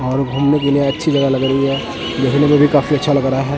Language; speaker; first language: Hindi; non-native, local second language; Punjabi